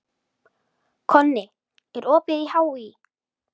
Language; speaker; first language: Icelandic; native; Icelandic